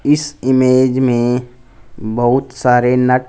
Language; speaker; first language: Hindi; non-native, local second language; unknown